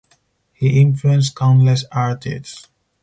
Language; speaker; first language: English; non-native, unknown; Spanish